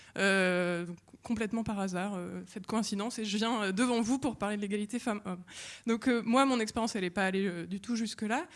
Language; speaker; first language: French; native; French